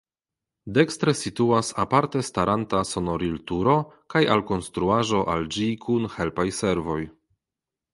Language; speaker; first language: Esperanto; non-native, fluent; Polish